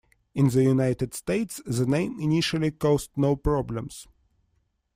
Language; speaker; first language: English; non-native, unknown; Russian